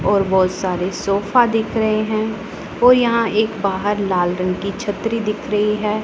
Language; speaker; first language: Hindi; non-native, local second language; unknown